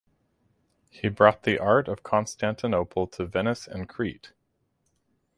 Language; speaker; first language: English; native; English